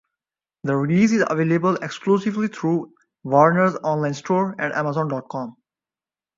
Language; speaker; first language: English; non-native, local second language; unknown